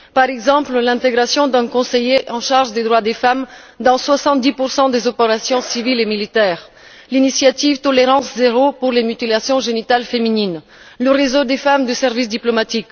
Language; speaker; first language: French; non-native, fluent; Bulgarian